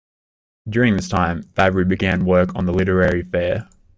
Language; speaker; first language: English; native; English